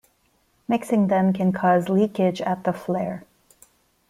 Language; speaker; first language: English; non-native, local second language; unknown